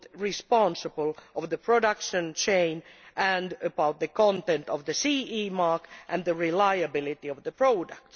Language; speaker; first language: English; non-native, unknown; Finnish